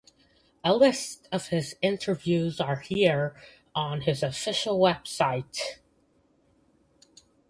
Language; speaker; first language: English; native; English